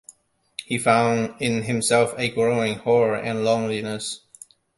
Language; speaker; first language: English; non-native, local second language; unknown